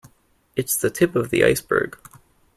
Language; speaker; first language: English; native; English